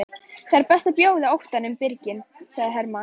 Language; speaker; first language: Icelandic; native; Icelandic